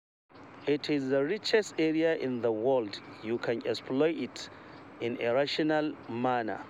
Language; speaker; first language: English; non-native, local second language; Hausa